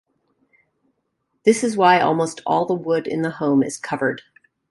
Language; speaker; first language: English; native; English